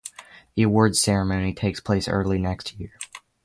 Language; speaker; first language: English; native; English